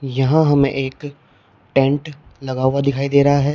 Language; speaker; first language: Hindi; native; Hindi